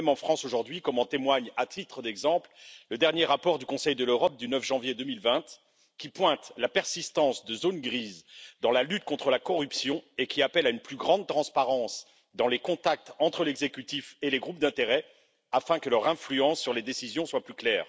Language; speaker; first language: French; native; French